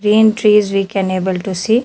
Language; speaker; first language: English; non-native, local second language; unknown